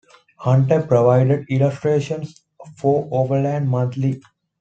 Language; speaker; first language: English; non-native, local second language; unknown